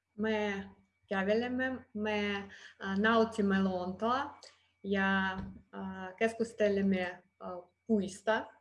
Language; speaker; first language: Finnish; non-native, learner; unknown